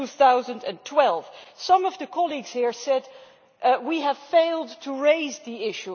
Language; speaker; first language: English; non-native, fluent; Dutch